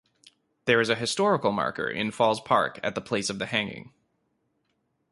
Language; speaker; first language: English; native; English